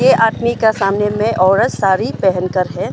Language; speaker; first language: Hindi; non-native, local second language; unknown